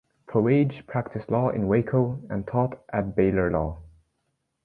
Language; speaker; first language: English; native; English